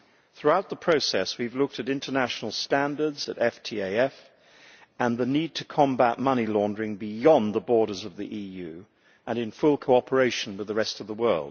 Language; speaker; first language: English; native; English